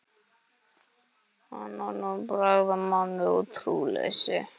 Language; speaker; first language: Icelandic; non-native, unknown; English